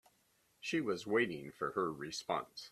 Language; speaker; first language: English; native; English